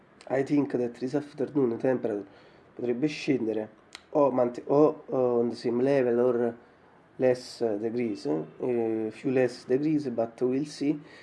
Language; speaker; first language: English; non-native, fluent; Italian